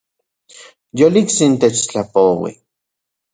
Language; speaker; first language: Central Puebla Nahuatl; non-native, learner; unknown